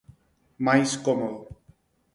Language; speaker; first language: Galician; non-native, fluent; Spanish